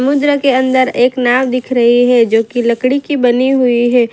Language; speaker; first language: Hindi; non-native, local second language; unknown